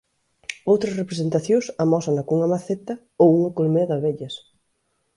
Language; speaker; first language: Galician; native; Galician